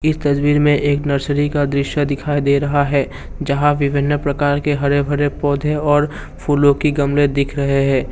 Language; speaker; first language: Hindi; non-native, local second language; Assamese